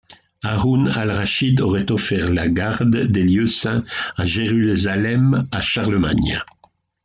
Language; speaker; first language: French; native; French